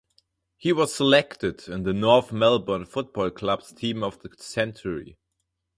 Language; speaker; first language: English; non-native, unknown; German